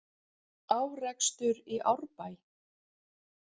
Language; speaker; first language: Icelandic; native; Icelandic